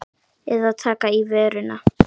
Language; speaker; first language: Icelandic; native; Icelandic